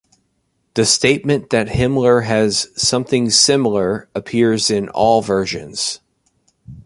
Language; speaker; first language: English; native; English